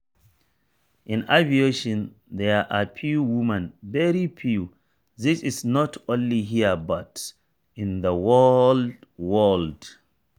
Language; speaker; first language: English; non-native, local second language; Hausa